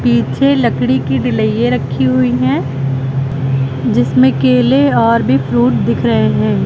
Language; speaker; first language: Hindi; native; Hindi